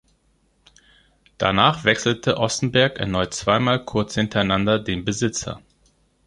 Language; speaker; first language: German; non-native, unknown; Greek